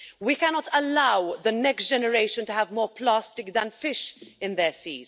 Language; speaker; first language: English; non-native, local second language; Maltese